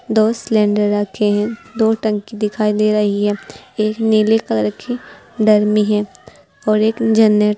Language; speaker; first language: Hindi; native; Hindi